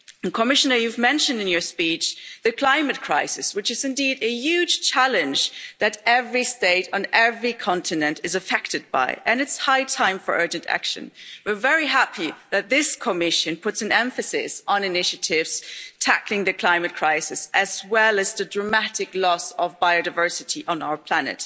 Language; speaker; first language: English; non-native, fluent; German